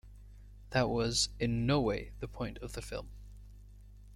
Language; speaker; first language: English; native; English